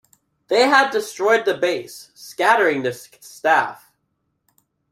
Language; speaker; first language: English; native; English